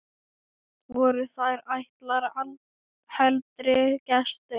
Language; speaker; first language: Icelandic; non-native, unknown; Thai